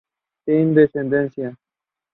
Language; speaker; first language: English; non-native, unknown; Spanish